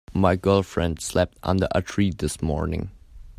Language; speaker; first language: English; non-native, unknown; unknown